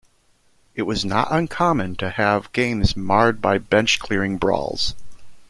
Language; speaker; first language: English; native; English